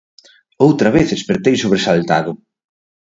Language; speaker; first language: Galician; native; Galician